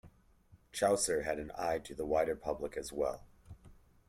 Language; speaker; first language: English; native; English